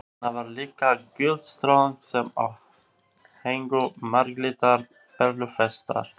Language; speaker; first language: Icelandic; non-native, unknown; Albanian